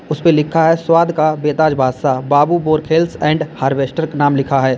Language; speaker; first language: Hindi; native; Hindi